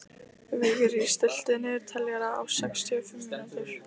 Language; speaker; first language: Icelandic; non-native, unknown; Lithuanian